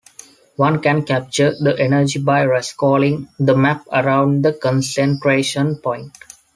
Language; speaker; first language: English; non-native, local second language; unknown